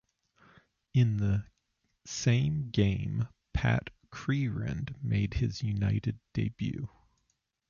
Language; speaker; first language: English; native; English